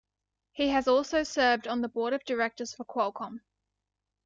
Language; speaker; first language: English; native; English